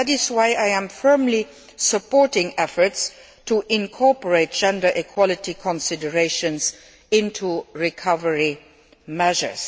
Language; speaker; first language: English; non-native, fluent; Luxembourgish